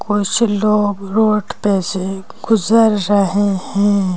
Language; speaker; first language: Hindi; native; Hindi